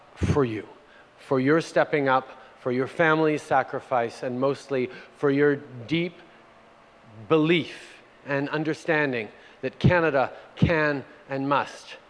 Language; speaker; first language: English; native; English